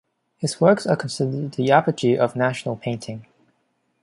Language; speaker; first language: English; non-native, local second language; Cantonese